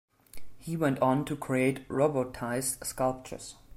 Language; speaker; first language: English; non-native, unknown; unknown